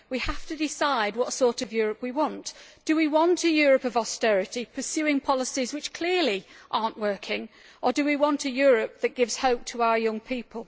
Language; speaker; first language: English; native; English